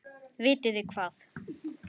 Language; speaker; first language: Icelandic; native; Icelandic